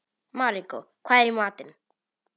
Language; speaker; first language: Icelandic; non-native, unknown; Polish